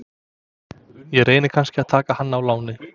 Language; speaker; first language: Icelandic; non-native, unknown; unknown